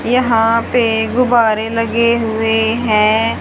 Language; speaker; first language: Hindi; native; Hindi